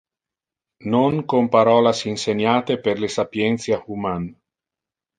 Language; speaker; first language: Interlingua; non-native, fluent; Italian